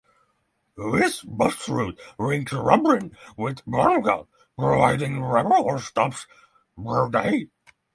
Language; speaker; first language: English; non-native, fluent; Norwegian